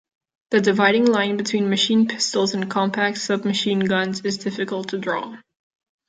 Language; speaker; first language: English; non-native, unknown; Catalan